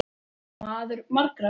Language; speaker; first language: Icelandic; native; Icelandic